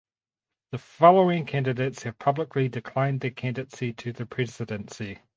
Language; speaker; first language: English; native; English